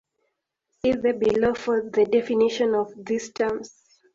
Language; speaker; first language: English; native; English